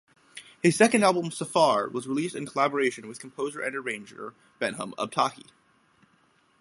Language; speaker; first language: English; native; English